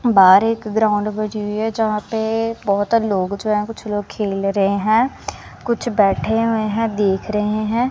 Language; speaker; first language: Hindi; non-native, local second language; Punjabi